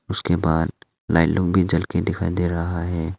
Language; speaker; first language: Hindi; non-native, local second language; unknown